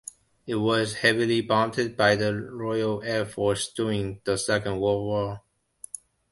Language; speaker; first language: English; non-native, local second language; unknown